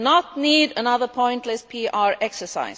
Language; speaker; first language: English; non-native, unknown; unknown